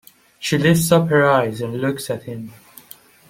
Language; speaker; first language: English; non-native, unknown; Persian